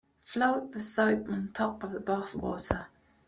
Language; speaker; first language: English; native; English